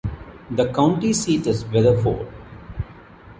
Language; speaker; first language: English; non-native, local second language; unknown